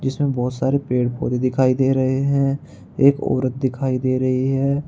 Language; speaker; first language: Hindi; native; Hindi